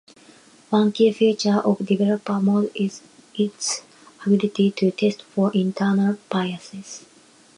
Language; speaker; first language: English; non-native, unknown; Japanese